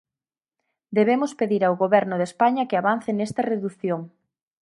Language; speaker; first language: Galician; native; Galician